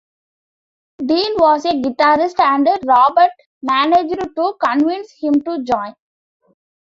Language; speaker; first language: English; non-native, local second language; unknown